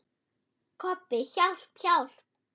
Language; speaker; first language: Icelandic; non-native, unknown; German